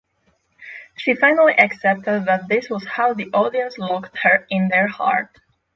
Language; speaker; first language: English; non-native, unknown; Polish